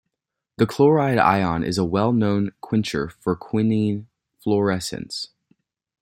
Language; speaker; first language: English; native; English